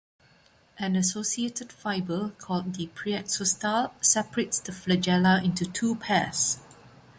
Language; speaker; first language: English; non-native, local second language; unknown